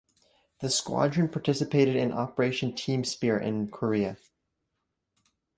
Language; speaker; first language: English; native; English